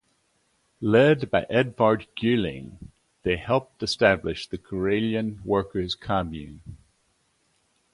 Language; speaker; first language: English; native; English